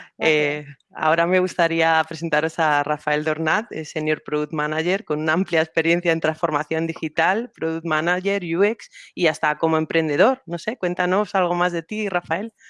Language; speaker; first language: Spanish; native; Spanish